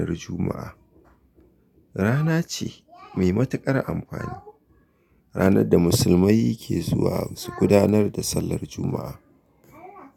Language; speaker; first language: Hausa; native; Hausa